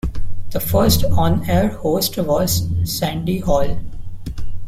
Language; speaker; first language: English; non-native, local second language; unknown